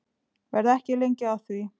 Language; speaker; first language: Icelandic; native; Icelandic